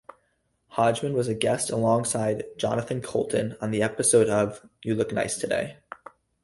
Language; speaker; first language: English; native; English